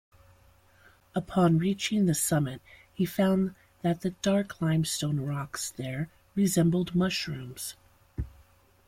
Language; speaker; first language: English; native; English